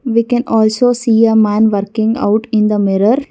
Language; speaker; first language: English; non-native, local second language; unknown